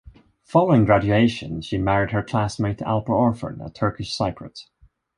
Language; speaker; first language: English; non-native, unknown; Swedish